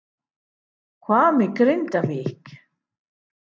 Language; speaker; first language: Icelandic; non-native, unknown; English